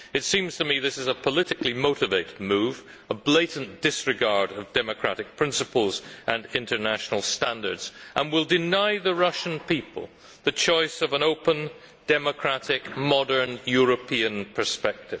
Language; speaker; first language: English; native; English